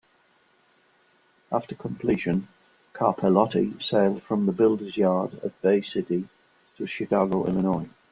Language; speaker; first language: English; non-native, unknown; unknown